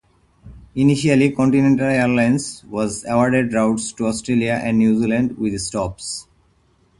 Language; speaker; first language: English; non-native, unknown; Bangla